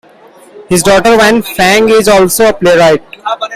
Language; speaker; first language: English; non-native, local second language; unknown